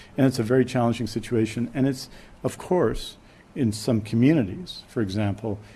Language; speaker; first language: English; native; English